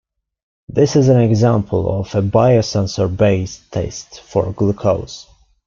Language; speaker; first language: English; non-native, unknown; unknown